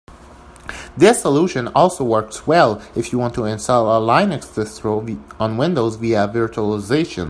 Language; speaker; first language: English; native; English